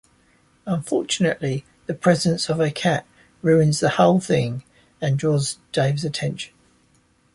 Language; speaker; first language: English; native; English